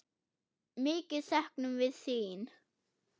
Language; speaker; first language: Icelandic; non-native, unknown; German